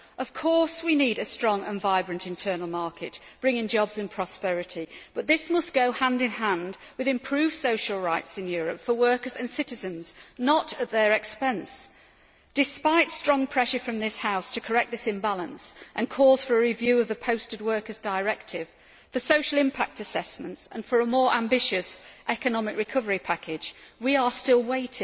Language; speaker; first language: English; native; English